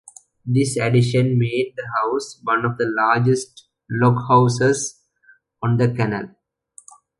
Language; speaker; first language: English; non-native, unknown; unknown